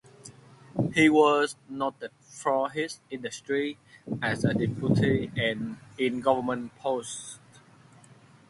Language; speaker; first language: English; native; English